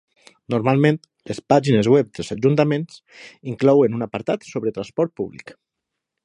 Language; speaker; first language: Catalan; non-native, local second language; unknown